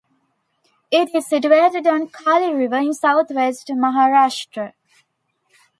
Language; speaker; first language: English; non-native, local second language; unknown